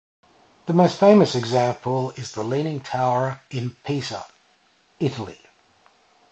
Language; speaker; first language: English; native; English